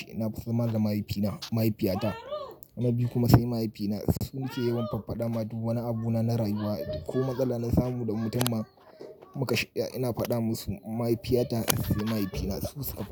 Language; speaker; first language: Hausa; native; Hausa